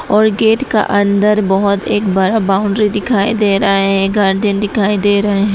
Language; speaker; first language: Hindi; non-native, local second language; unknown